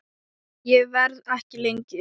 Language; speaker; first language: Icelandic; non-native, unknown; Thai